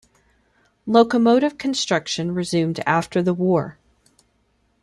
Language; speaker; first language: English; native; English